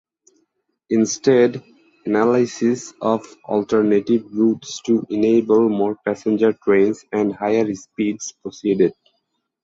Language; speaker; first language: English; native; English